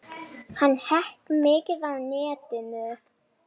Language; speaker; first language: Icelandic; non-native, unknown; Lithuanian